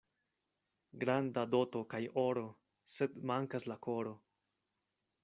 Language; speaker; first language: Esperanto; non-native, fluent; Spanish